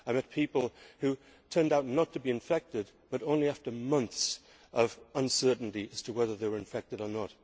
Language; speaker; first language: English; native; English